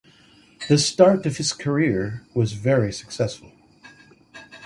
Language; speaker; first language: English; native; English